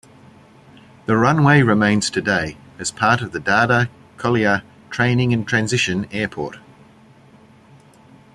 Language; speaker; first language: English; native; English